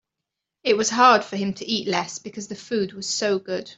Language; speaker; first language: English; native; English